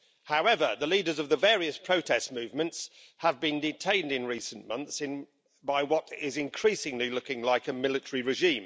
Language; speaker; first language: English; native; English